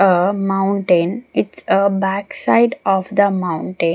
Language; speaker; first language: English; non-native, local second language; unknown